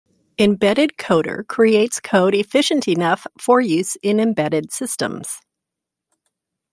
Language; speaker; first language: English; native; English